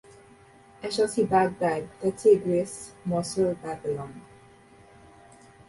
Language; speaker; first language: English; non-native, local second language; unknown